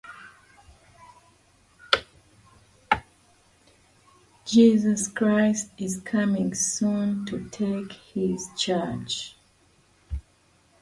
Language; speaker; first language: English; non-native, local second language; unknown